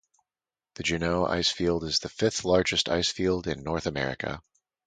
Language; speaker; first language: English; native; English